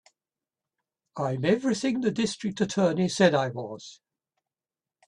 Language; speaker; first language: English; native; English